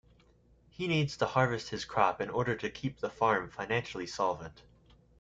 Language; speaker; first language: English; native; English